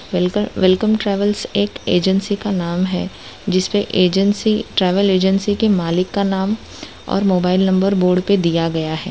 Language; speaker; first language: Hindi; non-native, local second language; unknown